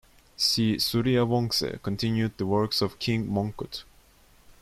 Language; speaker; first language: English; non-native, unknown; Turkish